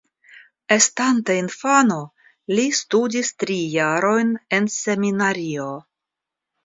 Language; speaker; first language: Esperanto; non-native, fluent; Russian